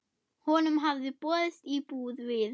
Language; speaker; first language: Icelandic; non-native, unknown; German